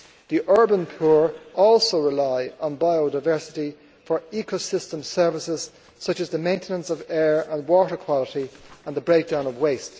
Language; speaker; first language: English; native; English